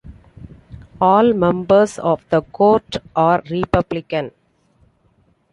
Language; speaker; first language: English; non-native, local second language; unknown